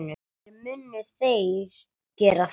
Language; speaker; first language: Icelandic; non-native, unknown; English